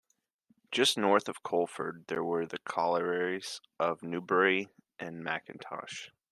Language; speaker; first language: English; native; English